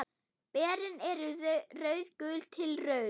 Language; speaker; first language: Icelandic; non-native, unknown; German